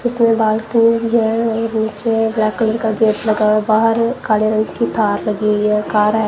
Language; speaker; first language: Hindi; non-native, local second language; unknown